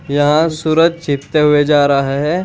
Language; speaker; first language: Hindi; native; Hindi